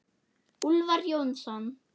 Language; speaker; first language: Icelandic; non-native, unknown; German